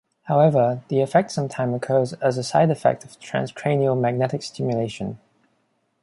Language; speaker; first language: English; non-native, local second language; Cantonese